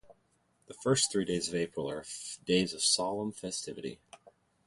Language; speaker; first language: English; native; English